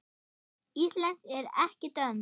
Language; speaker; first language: Icelandic; non-native, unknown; German